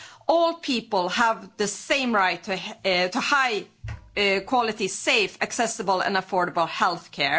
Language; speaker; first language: English; non-native, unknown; Swedish